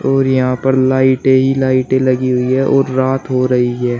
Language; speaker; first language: Hindi; native; Hindi